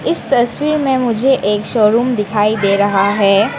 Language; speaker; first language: Hindi; non-native, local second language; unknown